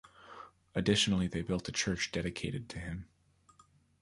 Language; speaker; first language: English; native; English